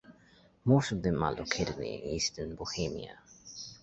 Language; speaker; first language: English; native; English